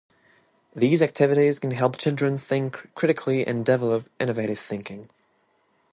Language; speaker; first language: English; non-native, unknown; French